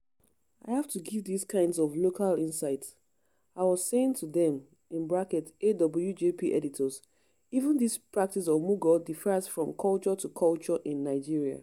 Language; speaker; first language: English; non-native, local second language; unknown